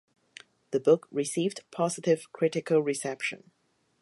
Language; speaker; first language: English; non-native, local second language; Cantonese